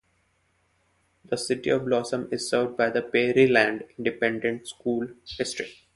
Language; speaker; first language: English; non-native, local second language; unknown